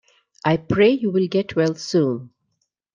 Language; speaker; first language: English; non-native, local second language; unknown